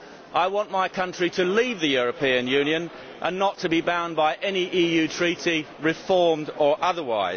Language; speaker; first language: English; native; English